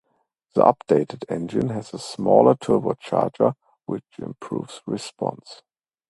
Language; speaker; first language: English; non-native, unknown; German